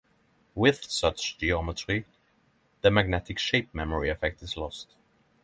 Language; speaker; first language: English; non-native, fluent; Norwegian